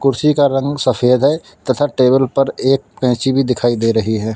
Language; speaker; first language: Hindi; native; Hindi